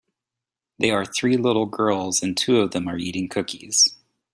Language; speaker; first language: English; native; English